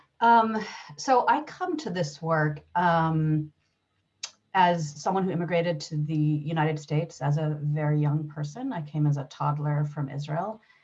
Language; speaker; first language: English; early bilingual, other home language; Hebrew